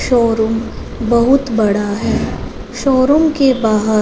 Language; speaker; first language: Hindi; non-native, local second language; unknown